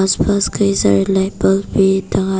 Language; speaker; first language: Hindi; non-native, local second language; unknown